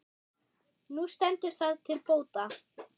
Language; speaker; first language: Icelandic; non-native, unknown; German